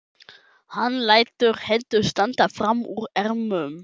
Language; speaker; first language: Icelandic; non-native, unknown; German